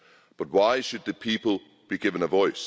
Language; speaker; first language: English; non-native, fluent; Danish